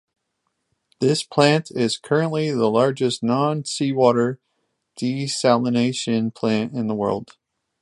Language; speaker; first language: English; native; English